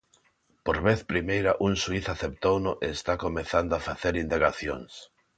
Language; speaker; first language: Galician; non-native, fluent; Spanish